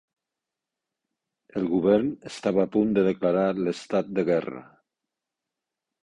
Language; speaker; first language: Catalan; non-native, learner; Spanish